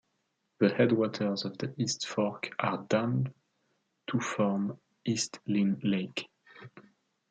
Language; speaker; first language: English; non-native, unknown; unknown